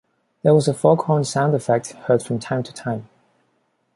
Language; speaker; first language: English; non-native, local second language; Cantonese